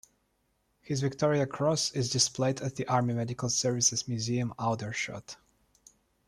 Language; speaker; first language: English; non-native, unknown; Russian